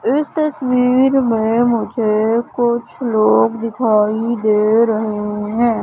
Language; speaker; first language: Hindi; native; Hindi